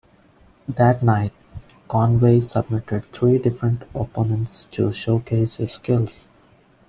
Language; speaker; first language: English; non-native, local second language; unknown